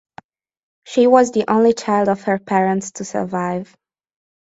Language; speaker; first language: English; non-native, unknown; Hungarian